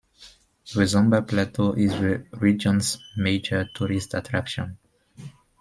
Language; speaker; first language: English; non-native, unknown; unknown